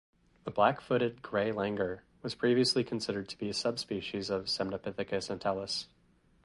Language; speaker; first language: English; native; English